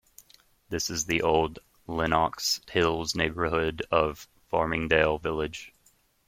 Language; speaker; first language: English; native; English